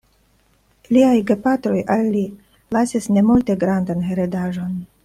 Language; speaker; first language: Esperanto; non-native, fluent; Russian